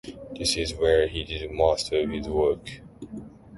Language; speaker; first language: English; non-native, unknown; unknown